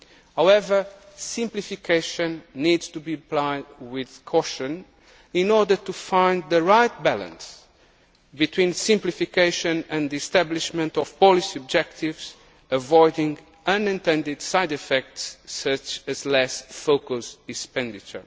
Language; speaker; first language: English; non-native, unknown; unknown